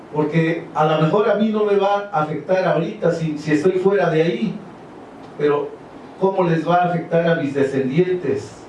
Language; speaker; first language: Spanish; non-native, local second language; Huastec